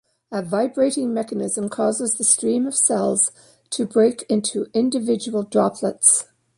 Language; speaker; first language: English; native; English